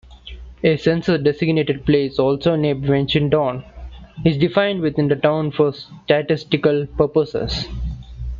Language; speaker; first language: English; non-native, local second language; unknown